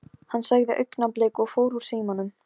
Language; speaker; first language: Icelandic; non-native, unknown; Polish